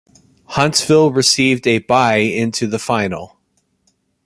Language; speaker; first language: English; native; English